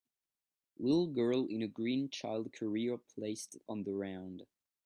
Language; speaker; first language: English; non-native, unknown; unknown